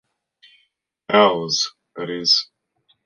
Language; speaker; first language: English; native; English